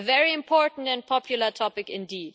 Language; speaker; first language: English; non-native, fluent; German